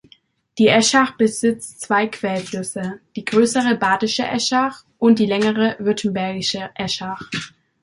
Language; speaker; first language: German; native; German